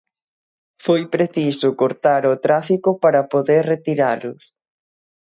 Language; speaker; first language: Galician; native; Galician